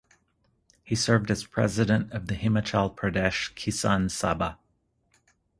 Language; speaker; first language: English; native; English